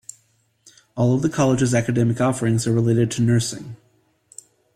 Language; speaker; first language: English; native; English